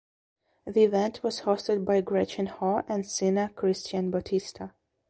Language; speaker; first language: English; non-native, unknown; Belarusian